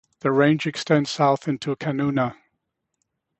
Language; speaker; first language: English; native; English